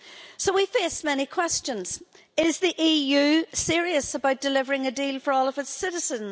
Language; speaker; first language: English; native; English